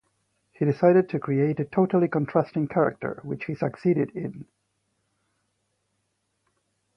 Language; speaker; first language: English; native; English